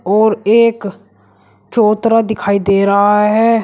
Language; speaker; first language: Hindi; native; Hindi